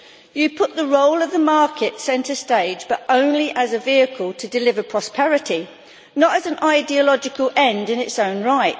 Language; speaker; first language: English; native; English